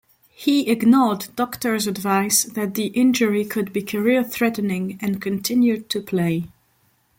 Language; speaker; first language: English; non-native, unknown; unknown